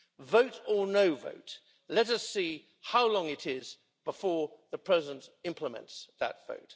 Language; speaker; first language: English; native; English